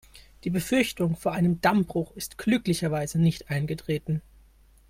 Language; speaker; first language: German; native; German